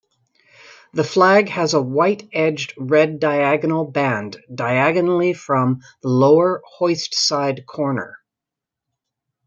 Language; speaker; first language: English; native; English